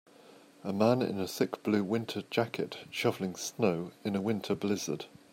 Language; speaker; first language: English; native; English